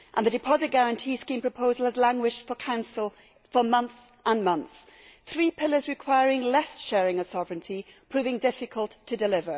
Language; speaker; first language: English; native; English